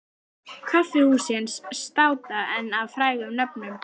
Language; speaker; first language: Icelandic; native; Icelandic